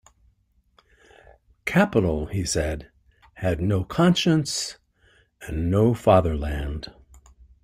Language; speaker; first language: English; native; English